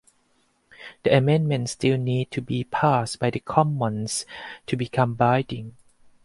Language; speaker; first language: English; non-native, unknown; Thai